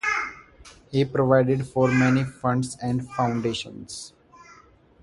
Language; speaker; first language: English; non-native, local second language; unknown